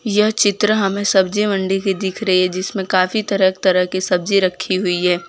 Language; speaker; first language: Hindi; non-native, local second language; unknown